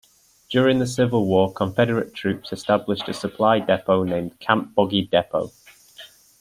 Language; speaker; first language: English; native; English